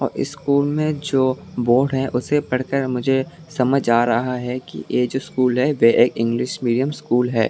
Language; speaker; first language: Hindi; non-native, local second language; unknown